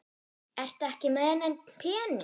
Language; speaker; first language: Icelandic; non-native, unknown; German